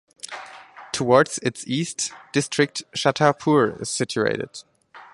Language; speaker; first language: English; non-native, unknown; German